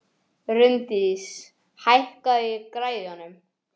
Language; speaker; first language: Icelandic; non-native, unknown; English